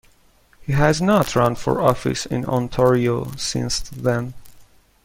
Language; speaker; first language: English; non-native, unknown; Persian